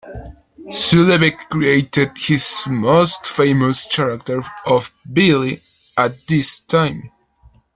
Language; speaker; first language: English; non-native, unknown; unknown